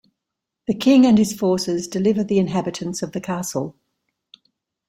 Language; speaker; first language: English; native; English